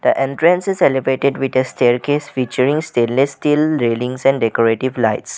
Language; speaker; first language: English; non-native, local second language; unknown